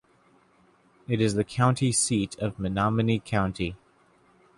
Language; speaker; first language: English; native; English